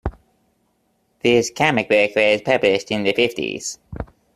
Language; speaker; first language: English; native; English